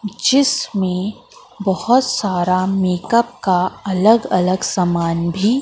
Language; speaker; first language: Hindi; native; Hindi